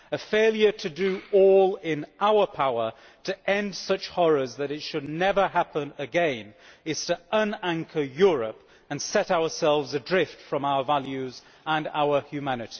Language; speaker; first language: English; native; English